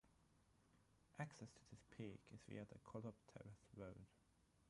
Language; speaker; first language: English; non-native, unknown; German